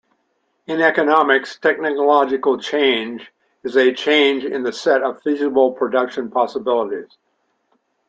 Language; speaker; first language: English; native; English